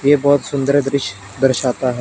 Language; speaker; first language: Hindi; non-native, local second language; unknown